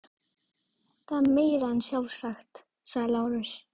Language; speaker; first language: Icelandic; native; Icelandic